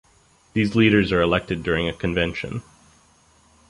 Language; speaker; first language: English; native; English